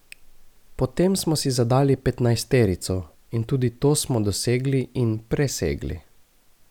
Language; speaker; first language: Slovenian; native; Slovenian